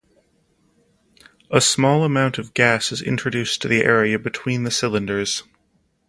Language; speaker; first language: English; native; English